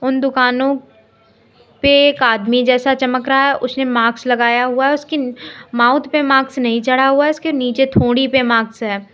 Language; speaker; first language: Hindi; native; Hindi